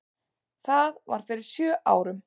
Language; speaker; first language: Icelandic; native; Icelandic